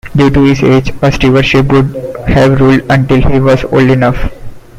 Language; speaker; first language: English; non-native, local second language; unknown